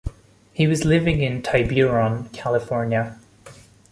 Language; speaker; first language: English; non-native, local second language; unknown